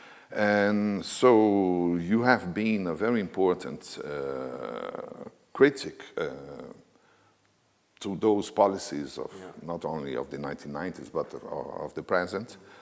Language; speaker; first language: English; non-native, fluent; Portuguese